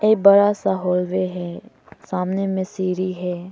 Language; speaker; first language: Hindi; non-native, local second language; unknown